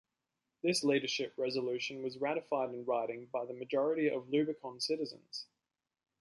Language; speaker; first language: English; native; English